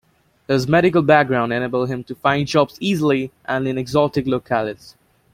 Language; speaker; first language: English; native; English